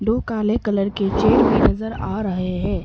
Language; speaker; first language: Hindi; non-native, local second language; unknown